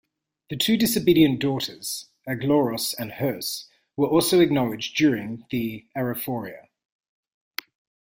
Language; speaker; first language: English; native; English